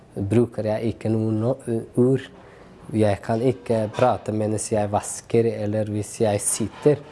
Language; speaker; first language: Norwegian; non-native, fluent; Tigrinya